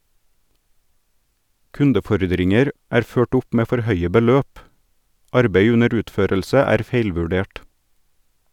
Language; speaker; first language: Norwegian; native; Norwegian